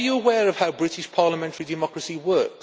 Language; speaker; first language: English; native; English